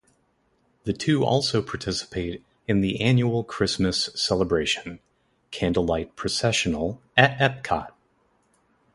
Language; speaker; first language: English; native; English